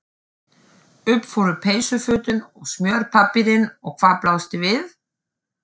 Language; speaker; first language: Icelandic; non-native, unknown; German